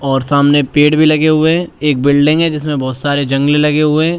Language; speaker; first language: Hindi; native; Hindi